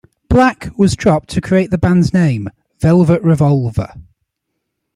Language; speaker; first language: English; native; English